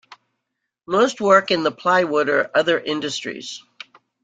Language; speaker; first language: English; native; English